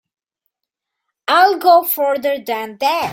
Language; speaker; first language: English; non-native, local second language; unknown